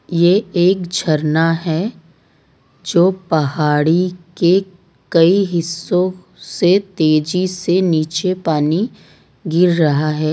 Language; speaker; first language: Hindi; non-native, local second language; Gujarati